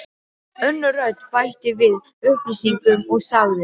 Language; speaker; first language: Icelandic; non-native, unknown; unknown